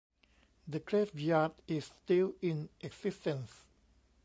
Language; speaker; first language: English; non-native, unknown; Thai